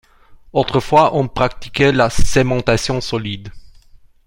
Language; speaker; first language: French; non-native, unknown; Romanian